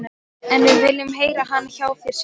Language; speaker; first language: Icelandic; non-native, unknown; Polish